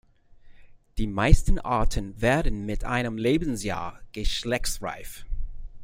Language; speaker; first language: German; non-native, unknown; English